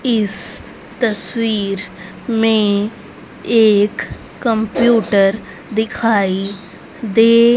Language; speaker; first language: Hindi; native; Hindi